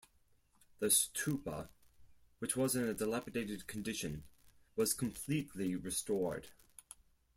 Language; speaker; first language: English; non-native, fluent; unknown